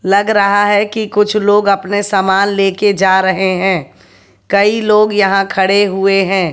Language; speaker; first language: Hindi; native; Hindi